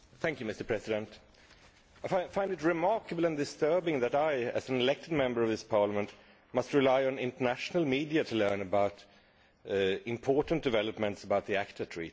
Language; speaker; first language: English; non-native, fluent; Swedish